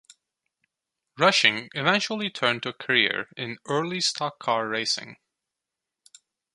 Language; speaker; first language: English; non-native, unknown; Turkish